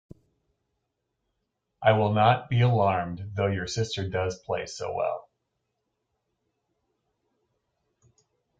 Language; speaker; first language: English; native; English